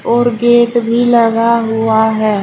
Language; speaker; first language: Hindi; native; Hindi